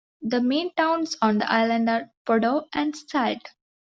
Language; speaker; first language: English; non-native, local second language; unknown